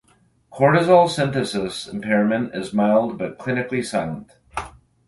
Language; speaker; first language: English; native; English